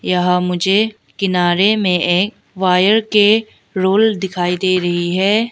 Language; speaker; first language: Hindi; non-native, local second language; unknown